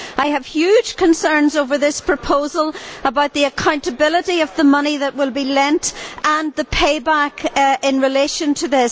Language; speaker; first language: English; native; English